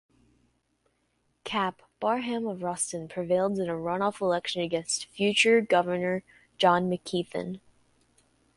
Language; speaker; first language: English; native; English